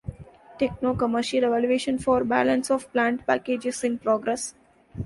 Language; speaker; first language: English; non-native, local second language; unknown